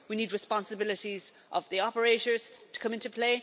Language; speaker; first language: English; native; English